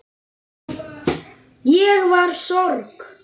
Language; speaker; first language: Icelandic; native; Icelandic